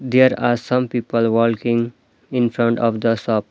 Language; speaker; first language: English; non-native, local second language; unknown